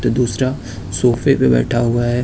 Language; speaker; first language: Hindi; native; Hindi